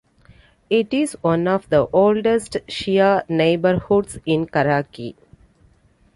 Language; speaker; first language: English; non-native, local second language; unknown